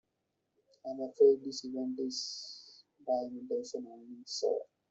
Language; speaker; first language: English; non-native, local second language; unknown